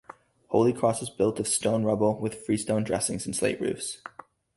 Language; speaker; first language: English; native; English